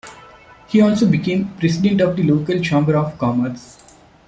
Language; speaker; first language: English; non-native, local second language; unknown